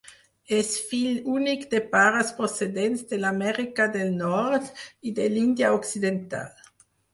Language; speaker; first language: Catalan; non-native, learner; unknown